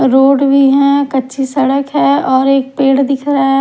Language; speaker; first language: Hindi; native; Hindi